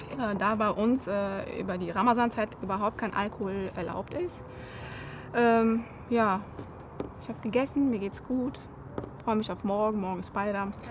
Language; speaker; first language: German; early bilingual, other home language; Turkish